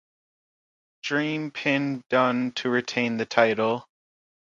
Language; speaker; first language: English; native; English